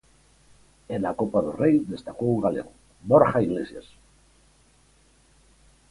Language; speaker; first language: Galician; native; Galician